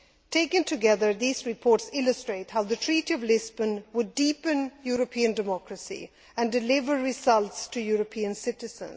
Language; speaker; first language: English; non-native, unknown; Swedish